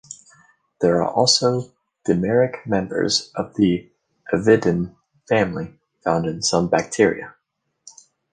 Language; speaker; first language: English; native; English